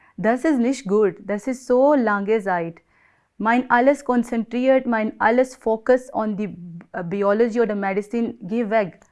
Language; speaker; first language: German; non-native, learner; Arabic